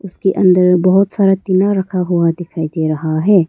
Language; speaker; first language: Hindi; early bilingual, other home language; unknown